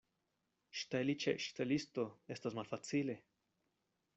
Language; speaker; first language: Esperanto; non-native, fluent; Spanish